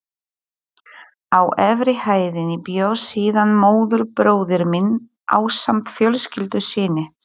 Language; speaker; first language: Icelandic; non-native, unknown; Polish